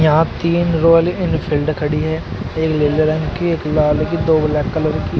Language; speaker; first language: Hindi; native; Hindi